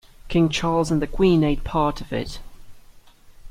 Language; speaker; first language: English; native; English